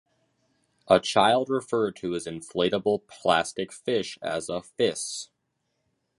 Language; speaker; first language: English; native; English